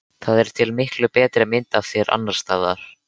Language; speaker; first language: Icelandic; native; Icelandic